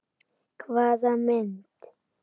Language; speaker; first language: Icelandic; native; Icelandic